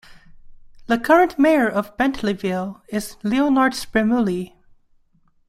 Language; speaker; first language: English; non-native, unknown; Chinese